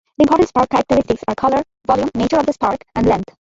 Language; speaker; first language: English; non-native, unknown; Bangla